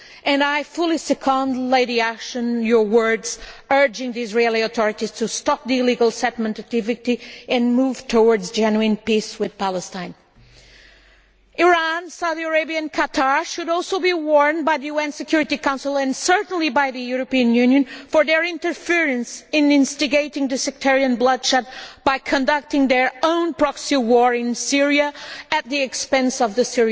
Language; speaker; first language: English; non-native, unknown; Portuguese